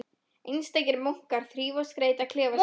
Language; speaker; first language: Icelandic; non-native, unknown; Polish